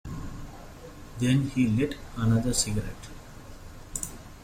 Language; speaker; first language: English; non-native, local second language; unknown